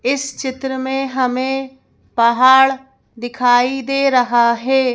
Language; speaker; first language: Hindi; native; Hindi